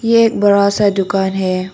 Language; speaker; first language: Hindi; non-native, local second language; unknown